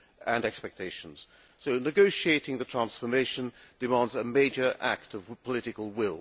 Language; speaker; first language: English; non-native, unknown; Hungarian